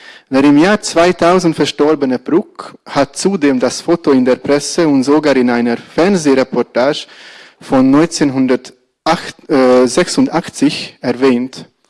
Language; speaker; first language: German; non-native, fluent; Hungarian